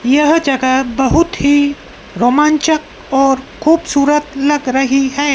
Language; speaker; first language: Hindi; native; Hindi